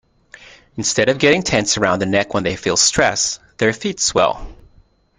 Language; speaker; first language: English; native; English